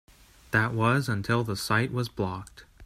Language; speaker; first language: English; native; English